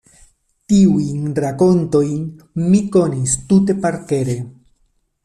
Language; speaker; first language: Esperanto; non-native, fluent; Spanish